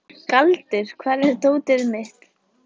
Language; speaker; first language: Icelandic; native; Icelandic